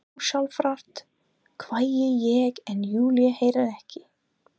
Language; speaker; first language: Icelandic; non-native, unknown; English